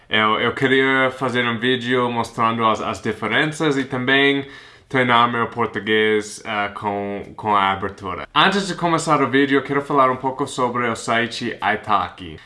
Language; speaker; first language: Portuguese; non-native, fluent; English